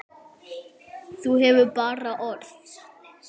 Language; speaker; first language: Icelandic; native; Icelandic